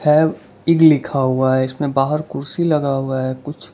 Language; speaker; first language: Hindi; non-native, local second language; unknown